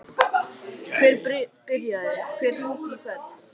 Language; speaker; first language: Icelandic; native; Icelandic